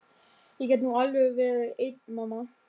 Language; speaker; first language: Icelandic; non-native, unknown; German